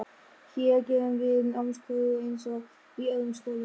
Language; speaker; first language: Icelandic; non-native, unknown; German